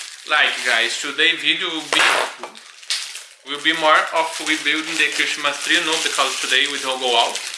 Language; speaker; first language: English; non-native, fluent; Portuguese